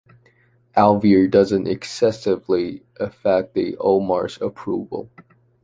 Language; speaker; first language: English; non-native, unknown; Chinese